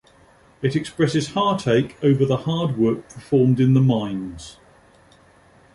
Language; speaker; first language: English; native; English